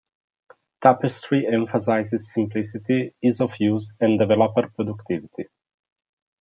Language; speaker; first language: English; non-native, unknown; Italian